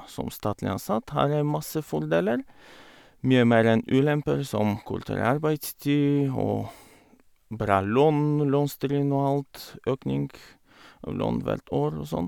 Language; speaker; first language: Norwegian; non-native, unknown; Bulgarian